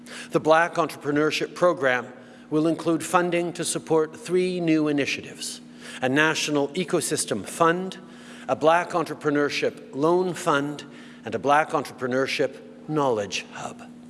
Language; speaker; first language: English; native; English